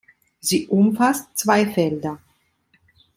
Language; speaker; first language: German; non-native, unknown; Italian